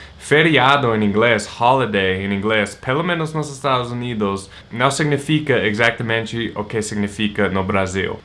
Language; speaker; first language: Portuguese; non-native, fluent; English